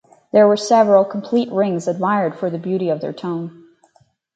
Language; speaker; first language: English; native; English